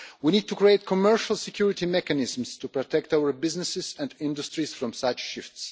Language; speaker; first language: English; non-native, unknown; Russian